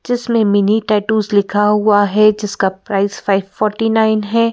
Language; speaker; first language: Hindi; native; Hindi